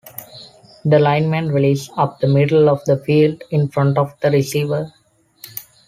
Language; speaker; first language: English; non-native, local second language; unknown